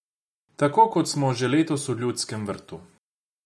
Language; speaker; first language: Slovenian; non-native, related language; Croatian